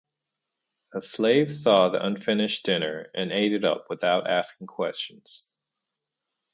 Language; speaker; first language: English; native; English